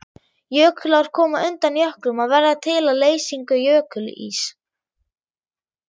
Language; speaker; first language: Icelandic; non-native, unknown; German